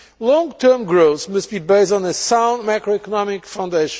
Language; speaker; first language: English; non-native, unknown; Portuguese